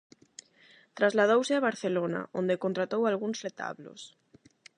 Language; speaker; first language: Galician; non-native, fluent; Spanish